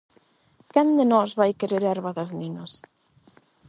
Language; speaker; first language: Galician; non-native, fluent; Spanish